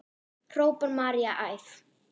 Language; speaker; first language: Icelandic; non-native, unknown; German